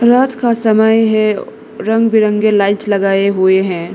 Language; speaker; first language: Hindi; non-native, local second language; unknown